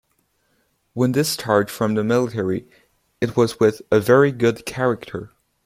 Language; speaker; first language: English; non-native, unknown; Chinese